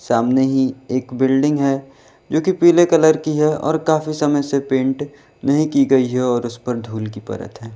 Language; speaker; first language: Hindi; native; Hindi